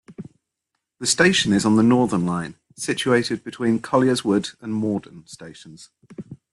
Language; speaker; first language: English; native; English